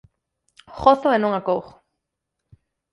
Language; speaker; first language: Galician; native; Galician